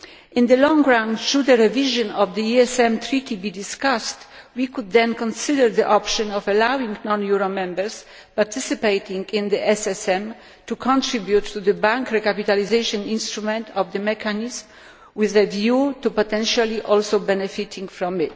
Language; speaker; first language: English; non-native, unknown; Polish